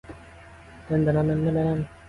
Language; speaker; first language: English; non-native, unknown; Central Kurdish